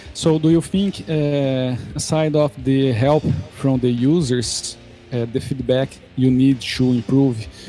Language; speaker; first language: English; non-native, fluent; Portuguese